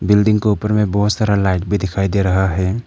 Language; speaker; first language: Hindi; non-native, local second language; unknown